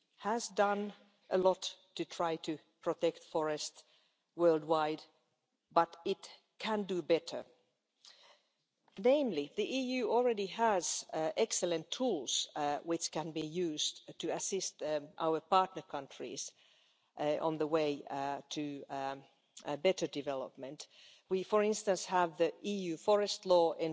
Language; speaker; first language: English; non-native, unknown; Finnish